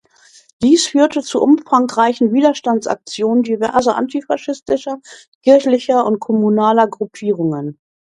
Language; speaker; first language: German; native; German